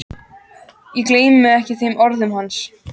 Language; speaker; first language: Icelandic; native; Icelandic